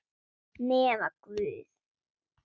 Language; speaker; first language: Icelandic; non-native, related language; Swedish